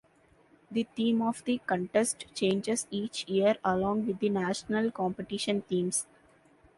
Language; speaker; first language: English; non-native, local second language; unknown